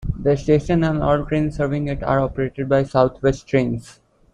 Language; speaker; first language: English; non-native, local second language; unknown